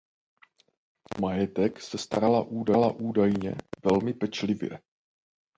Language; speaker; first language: Czech; native; Czech